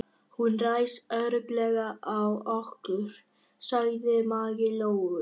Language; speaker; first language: Icelandic; non-native, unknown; Vietnamese